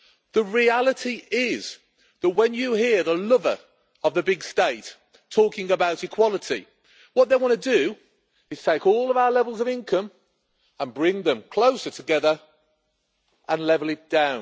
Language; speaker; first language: English; native; English